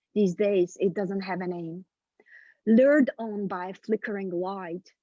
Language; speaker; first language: English; non-native, fluent; Bulgarian